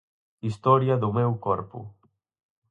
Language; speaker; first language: Galician; native; Galician